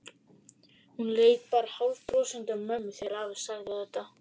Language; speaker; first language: Icelandic; native; Icelandic